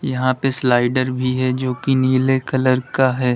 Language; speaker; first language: Hindi; native; Hindi